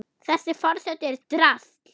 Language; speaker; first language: Icelandic; non-native, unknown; German